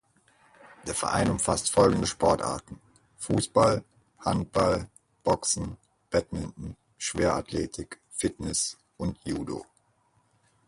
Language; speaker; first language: German; native; German